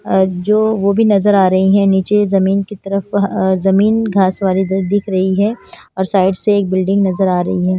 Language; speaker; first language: Hindi; non-native, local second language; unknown